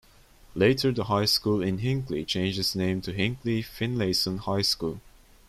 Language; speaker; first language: English; non-native, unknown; Turkish